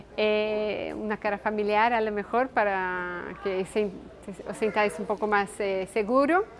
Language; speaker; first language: Spanish; non-native, related language; Portuguese